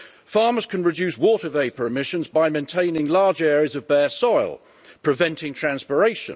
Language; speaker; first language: English; native; English